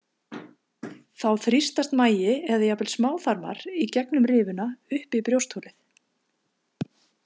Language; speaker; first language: Icelandic; native; Icelandic